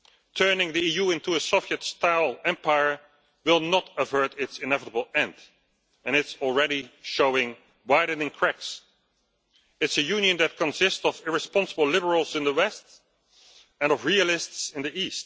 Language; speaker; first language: English; non-native, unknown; Dutch